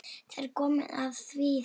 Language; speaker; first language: Icelandic; non-native, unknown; Polish